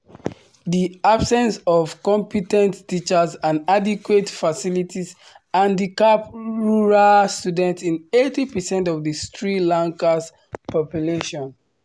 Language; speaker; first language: English; non-native, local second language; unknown